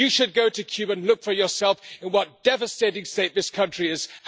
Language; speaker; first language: English; non-native, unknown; German